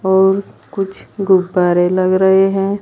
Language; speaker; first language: Hindi; native; Hindi